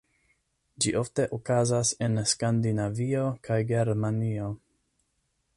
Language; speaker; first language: Esperanto; non-native, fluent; English